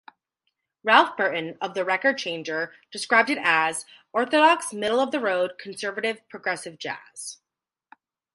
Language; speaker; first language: English; native; English